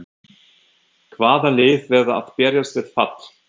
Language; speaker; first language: Icelandic; non-native, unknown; German